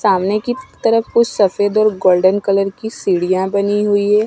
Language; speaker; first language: Hindi; non-native, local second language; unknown